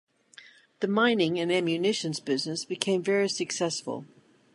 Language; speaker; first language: English; native; English